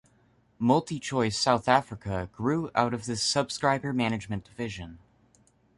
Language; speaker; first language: English; native; English